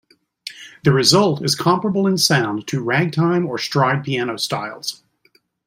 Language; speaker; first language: English; native; English